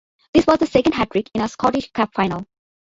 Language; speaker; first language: English; non-native, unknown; Bangla